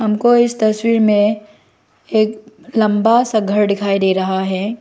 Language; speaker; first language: Hindi; non-native, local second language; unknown